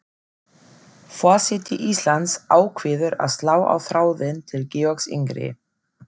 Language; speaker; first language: Icelandic; non-native, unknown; German